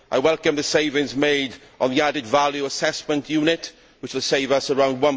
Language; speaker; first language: English; native; English